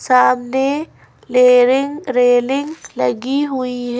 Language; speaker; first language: Hindi; native; Hindi